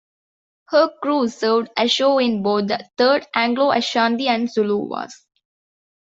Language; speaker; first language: English; non-native, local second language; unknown